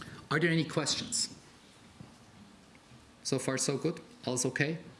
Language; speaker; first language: English; non-native, fluent; German